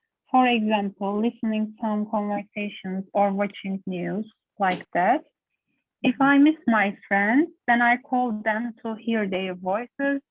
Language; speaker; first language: English; non-native, learner; Turkish